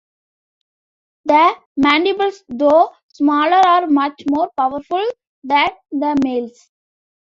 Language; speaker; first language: English; non-native, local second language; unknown